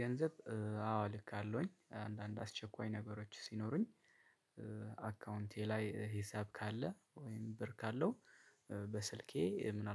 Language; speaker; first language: Amharic; native; Amharic